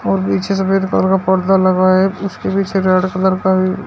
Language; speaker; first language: Hindi; native; Hindi